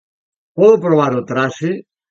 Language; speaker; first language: Galician; native; Galician